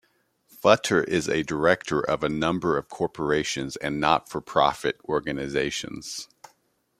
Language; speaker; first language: English; native; English